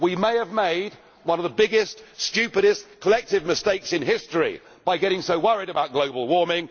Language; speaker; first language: English; native; English